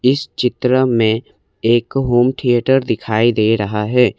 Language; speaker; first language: Hindi; non-native, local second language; Assamese